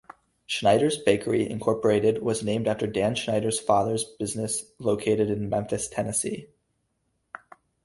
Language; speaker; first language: English; native; English